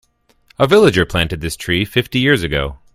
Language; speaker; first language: English; native; English